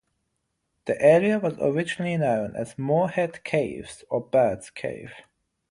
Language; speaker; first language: English; non-native, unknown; German